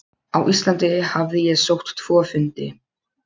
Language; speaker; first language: Icelandic; non-native, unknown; Polish